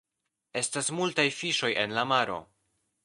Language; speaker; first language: Esperanto; non-native, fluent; Polish